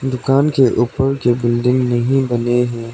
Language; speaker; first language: Hindi; non-native, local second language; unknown